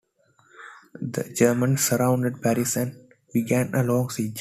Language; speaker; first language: English; non-native, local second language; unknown